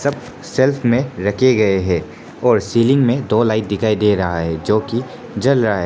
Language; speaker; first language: Hindi; non-native, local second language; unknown